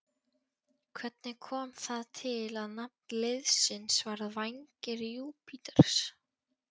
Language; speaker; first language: Icelandic; non-native, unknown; Polish